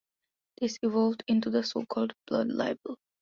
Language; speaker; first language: English; non-native, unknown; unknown